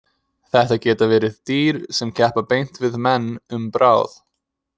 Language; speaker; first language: Icelandic; non-native, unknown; English